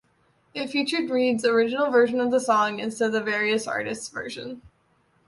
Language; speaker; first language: English; native; English